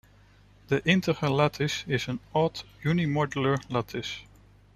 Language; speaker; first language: English; non-native, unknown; Dutch